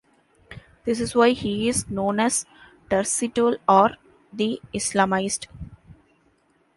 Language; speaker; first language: English; non-native, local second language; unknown